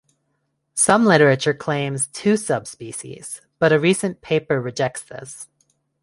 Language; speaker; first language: English; non-native, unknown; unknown